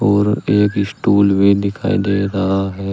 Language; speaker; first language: Hindi; native; Hindi